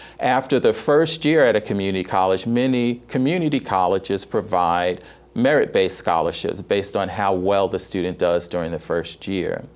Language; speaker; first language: English; native; English